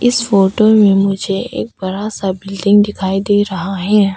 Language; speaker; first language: Hindi; early bilingual, other home language; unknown